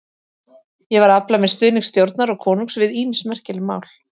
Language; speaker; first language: Icelandic; native; Icelandic